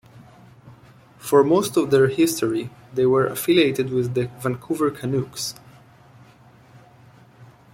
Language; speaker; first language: English; native; English